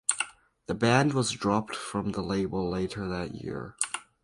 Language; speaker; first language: English; native; English